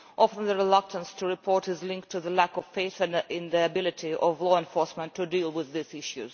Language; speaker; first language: English; non-native, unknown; Russian